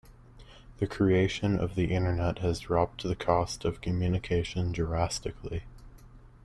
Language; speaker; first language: English; native; English